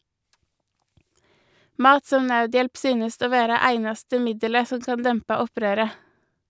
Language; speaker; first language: Norwegian; native; Norwegian